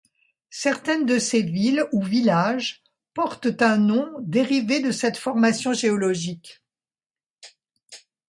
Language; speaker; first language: French; native; French